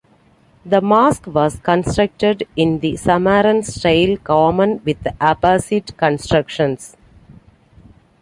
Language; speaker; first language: English; non-native, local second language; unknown